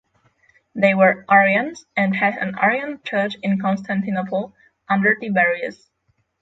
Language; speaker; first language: English; non-native, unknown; Polish